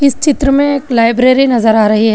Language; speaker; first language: Hindi; non-native, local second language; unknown